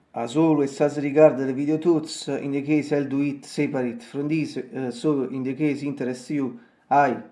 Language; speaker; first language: English; non-native, fluent; Italian